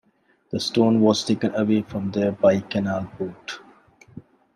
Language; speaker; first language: English; non-native, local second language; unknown